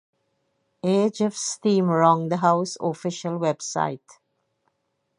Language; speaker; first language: English; native; English